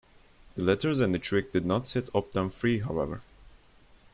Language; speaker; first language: English; non-native, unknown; Turkish